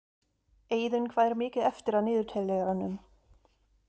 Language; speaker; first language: Icelandic; non-native, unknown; German